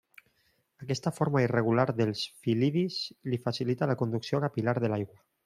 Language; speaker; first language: Catalan; non-native, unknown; Spanish